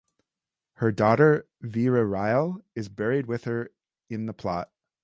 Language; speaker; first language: English; native; English